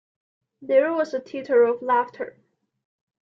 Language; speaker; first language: English; non-native, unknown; Chinese